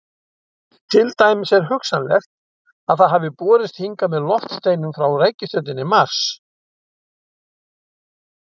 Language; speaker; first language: Icelandic; native; Icelandic